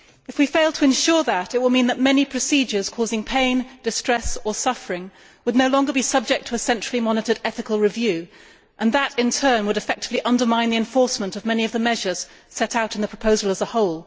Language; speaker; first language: English; native; English